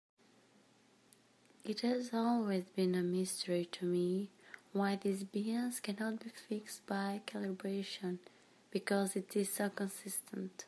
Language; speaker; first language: English; native; English